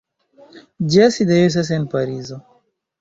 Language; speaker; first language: Esperanto; non-native, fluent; Chinese